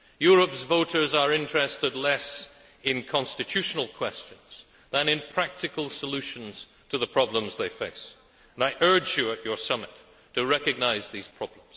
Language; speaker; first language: English; native; English